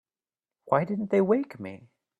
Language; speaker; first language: English; native; English